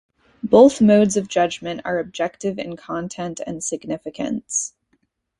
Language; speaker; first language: English; native; English